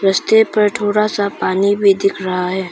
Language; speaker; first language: Hindi; non-native, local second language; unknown